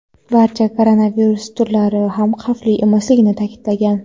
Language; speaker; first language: Uzbek; non-native, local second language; Kara-Kalpak